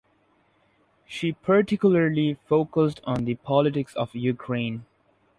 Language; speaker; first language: English; non-native, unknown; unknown